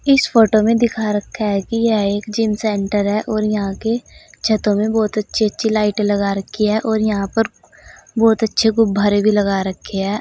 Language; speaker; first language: Hindi; native; Hindi